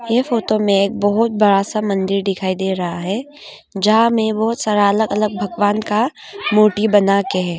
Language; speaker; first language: Hindi; non-native, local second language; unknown